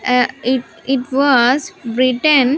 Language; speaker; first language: English; non-native, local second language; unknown